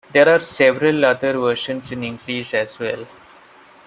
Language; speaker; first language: English; non-native, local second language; Malayalam